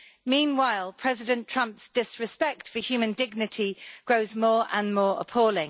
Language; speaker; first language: English; native; English